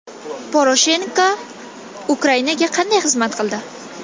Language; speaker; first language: Uzbek; non-native, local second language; Kazakh